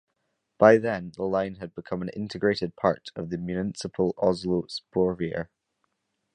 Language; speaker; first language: English; native; English